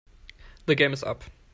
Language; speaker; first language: English; non-native, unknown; German